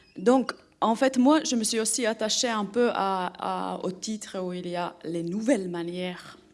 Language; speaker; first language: French; non-native, fluent; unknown